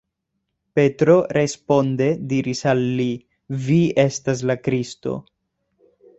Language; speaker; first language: Esperanto; non-native, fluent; Spanish